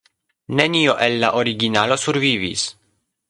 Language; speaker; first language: Esperanto; non-native, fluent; Polish